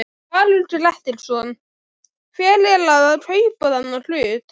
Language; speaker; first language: Icelandic; native; Icelandic